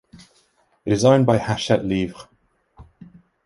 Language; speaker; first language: English; native; English